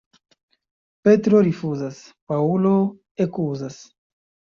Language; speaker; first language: Esperanto; non-native, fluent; Chinese